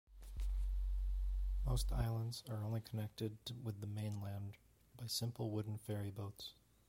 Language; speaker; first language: English; native; English